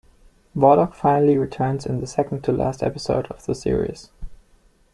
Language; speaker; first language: English; non-native, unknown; German